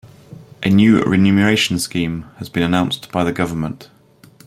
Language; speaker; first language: English; native; English